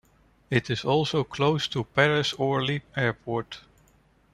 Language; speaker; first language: English; non-native, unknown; Dutch